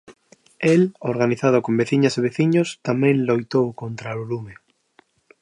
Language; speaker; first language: Galician; native; Galician